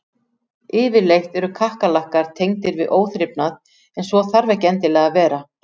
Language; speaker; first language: Icelandic; native; Icelandic